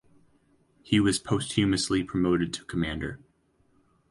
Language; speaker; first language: English; native; English